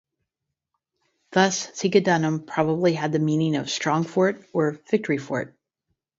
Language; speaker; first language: English; native; English